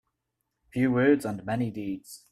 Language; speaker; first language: English; native; English